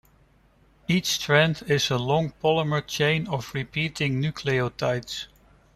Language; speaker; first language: English; non-native, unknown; Dutch